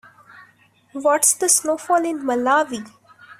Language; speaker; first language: English; non-native, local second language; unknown